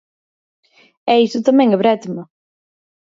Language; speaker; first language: Galician; native; Galician